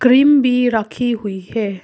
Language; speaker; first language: Hindi; early bilingual, other home language; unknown